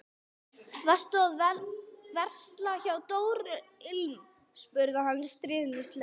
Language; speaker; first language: Icelandic; non-native, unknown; English